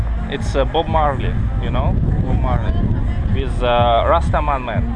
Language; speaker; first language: English; non-native, learner; Russian